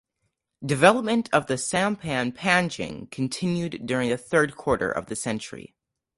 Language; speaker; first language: English; native; English